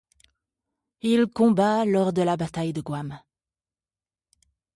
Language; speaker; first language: French; native; French